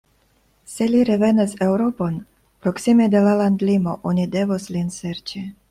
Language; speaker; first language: Esperanto; non-native, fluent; Russian